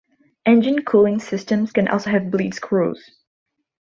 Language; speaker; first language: English; non-native, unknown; Portuguese